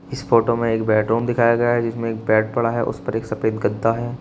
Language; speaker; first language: Hindi; native; Hindi